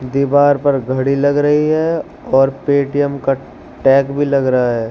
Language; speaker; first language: Hindi; native; Hindi